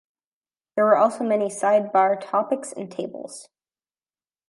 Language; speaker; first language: English; native; English